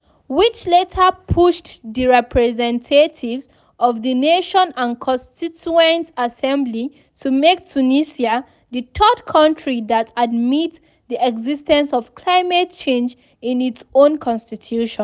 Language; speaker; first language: English; non-native, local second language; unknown